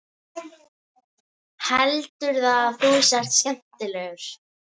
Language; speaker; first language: Icelandic; native; Icelandic